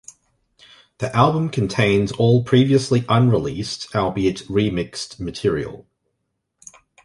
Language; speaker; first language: English; native; English